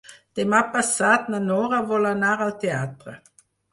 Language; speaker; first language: Catalan; non-native, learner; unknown